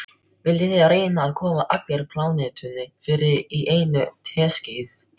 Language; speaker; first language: Icelandic; non-native, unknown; Filipino